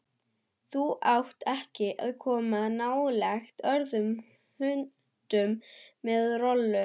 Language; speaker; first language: Icelandic; non-native, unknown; German